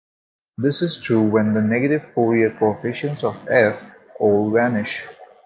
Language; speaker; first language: English; non-native, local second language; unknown